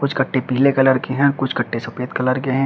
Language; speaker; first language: Hindi; native; Hindi